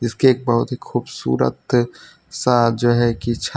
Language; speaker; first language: Hindi; non-native, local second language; Gujarati